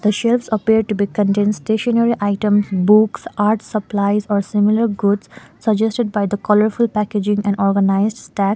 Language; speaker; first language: English; non-native, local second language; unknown